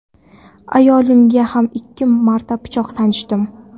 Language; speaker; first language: Uzbek; non-native, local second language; Kara-Kalpak